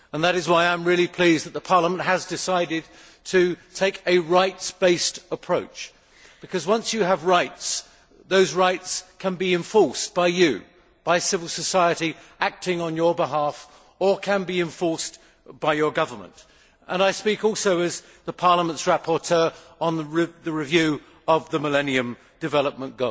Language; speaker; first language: English; native; English